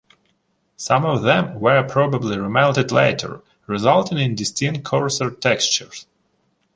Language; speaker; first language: English; non-native, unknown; Ukrainian